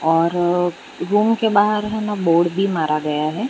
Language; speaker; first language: Hindi; non-native, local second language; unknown